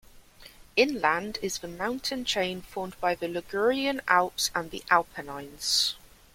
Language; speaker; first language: English; native; English